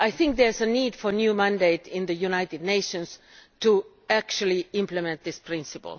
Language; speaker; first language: English; non-native, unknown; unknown